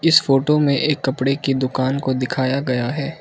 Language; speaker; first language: Hindi; non-native, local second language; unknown